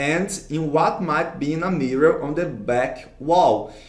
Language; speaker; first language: English; non-native, fluent; Portuguese